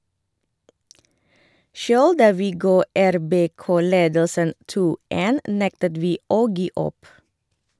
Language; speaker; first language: Norwegian; non-native, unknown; Indonesian